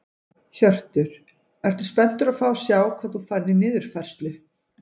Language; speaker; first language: Icelandic; native; Icelandic